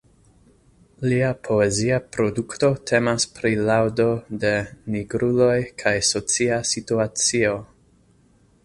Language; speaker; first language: Esperanto; non-native, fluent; English